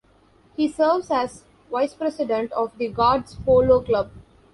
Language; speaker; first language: English; non-native, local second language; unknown